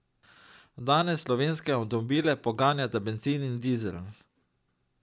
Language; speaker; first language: Slovenian; native; Slovenian